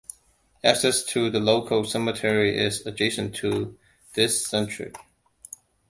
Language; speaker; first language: English; non-native, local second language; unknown